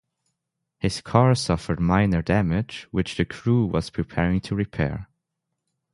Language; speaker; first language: English; non-native, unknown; German